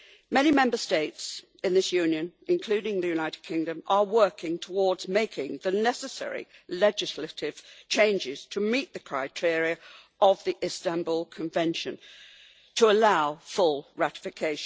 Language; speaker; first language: English; native; English